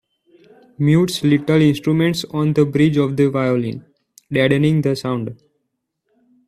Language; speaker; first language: English; non-native, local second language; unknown